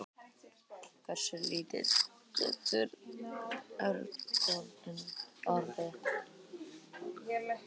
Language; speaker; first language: Icelandic; native; Icelandic